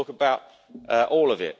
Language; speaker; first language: English; native; English